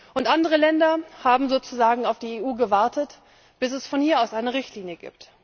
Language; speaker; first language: German; native; German